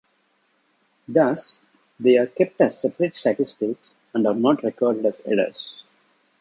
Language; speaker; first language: English; non-native, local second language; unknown